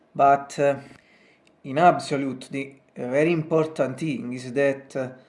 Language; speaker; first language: English; non-native, fluent; Italian